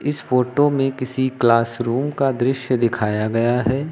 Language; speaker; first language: Hindi; native; Hindi